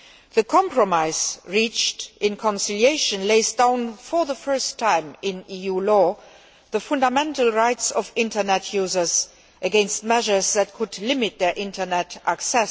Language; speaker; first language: English; non-native, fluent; Luxembourgish